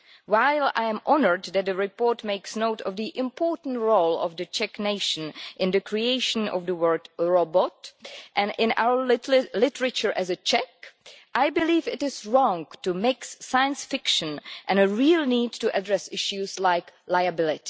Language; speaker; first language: English; non-native, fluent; Czech